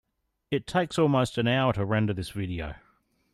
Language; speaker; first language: English; native; English